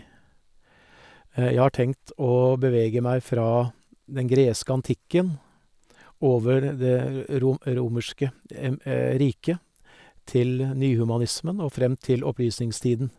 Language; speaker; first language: Norwegian; native; Norwegian